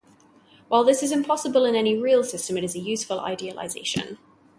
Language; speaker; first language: English; native; English